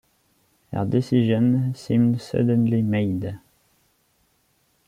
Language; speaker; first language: English; non-native, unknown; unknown